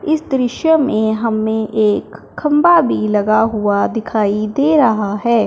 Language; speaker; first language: Hindi; non-native, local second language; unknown